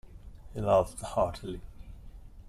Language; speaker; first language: English; non-native, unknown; Italian